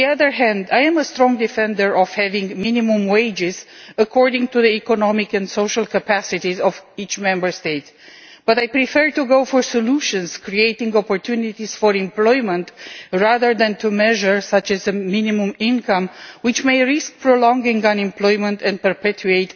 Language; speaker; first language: English; non-native, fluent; Romanian